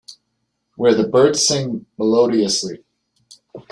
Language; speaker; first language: English; native; English